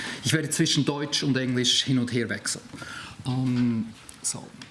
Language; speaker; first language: German; native; German